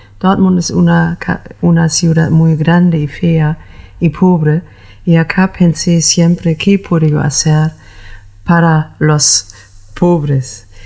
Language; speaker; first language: Spanish; non-native, fluent; German